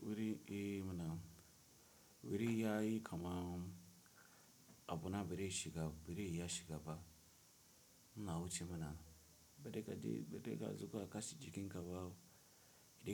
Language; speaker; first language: Hausa; non-native, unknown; Tiv